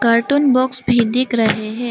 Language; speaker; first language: Hindi; non-native, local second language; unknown